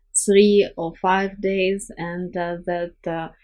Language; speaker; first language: English; non-native, fluent; Ukrainian